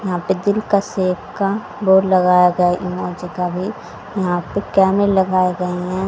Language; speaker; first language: Hindi; native; Hindi